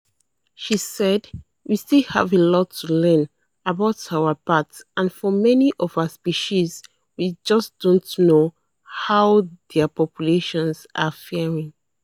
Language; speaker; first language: English; non-native, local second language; Yoruba